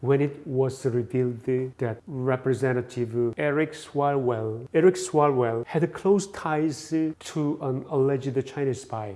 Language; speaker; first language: English; non-native, fluent; Korean